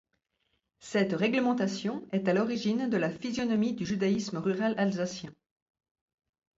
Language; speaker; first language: French; native; French